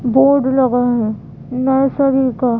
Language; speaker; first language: Hindi; native; Hindi